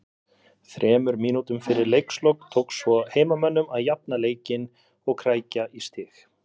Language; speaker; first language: Icelandic; native; Icelandic